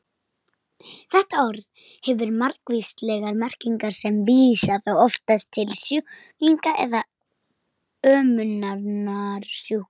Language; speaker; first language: Icelandic; native; Icelandic